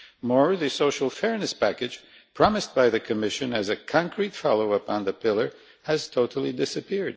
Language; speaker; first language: English; non-native, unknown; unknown